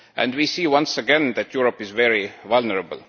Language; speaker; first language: English; non-native, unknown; Estonian